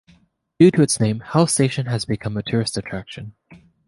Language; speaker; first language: English; native; English